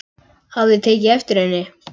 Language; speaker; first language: Icelandic; native; Icelandic